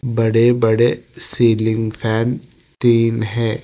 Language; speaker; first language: Hindi; non-native, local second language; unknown